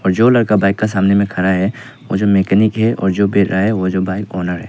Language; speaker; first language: Hindi; early bilingual, other home language; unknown